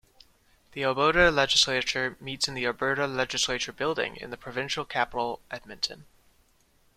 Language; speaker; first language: English; native; English